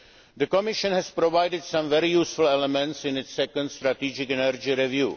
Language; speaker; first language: English; non-native, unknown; Czech